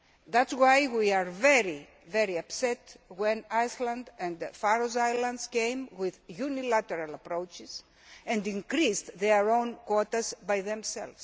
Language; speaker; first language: English; native; English